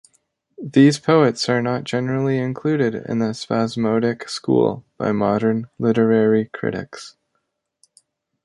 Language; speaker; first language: English; native; English